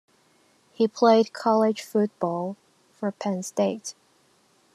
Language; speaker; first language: English; non-native, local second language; Cantonese